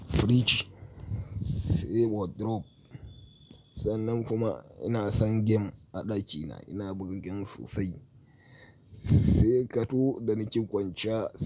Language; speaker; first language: Hausa; native; Hausa